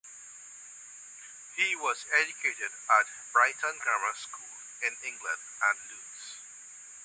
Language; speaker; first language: English; native; English